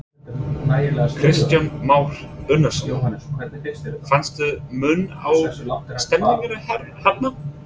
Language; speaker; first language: Icelandic; non-native, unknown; English